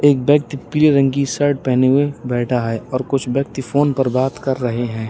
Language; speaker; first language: Hindi; native; Hindi